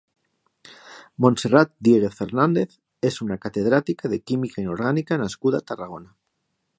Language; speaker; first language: Catalan; non-native, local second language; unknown